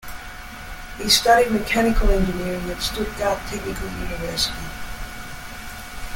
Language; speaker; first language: English; native; English